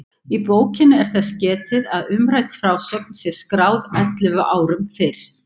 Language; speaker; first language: Icelandic; native; Icelandic